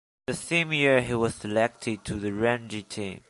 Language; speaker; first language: English; non-native, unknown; Chinese